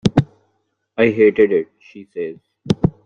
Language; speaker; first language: English; non-native, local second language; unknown